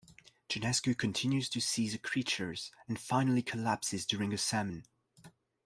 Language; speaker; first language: English; non-native, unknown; French